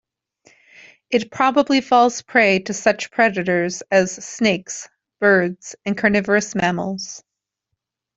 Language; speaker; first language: English; native; English